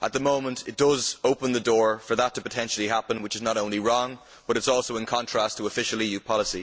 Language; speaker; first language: English; native; English